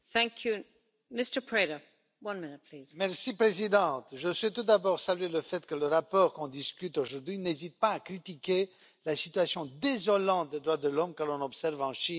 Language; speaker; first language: French; non-native, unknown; Romanian